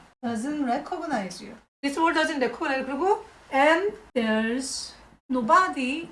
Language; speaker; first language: English; non-native, fluent; Korean